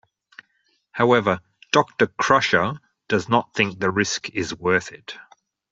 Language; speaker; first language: English; native; English